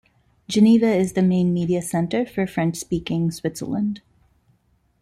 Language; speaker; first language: English; non-native, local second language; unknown